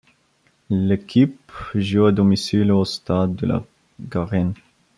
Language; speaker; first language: French; non-native, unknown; Bulgarian